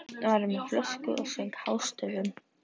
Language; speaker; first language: Icelandic; native; Icelandic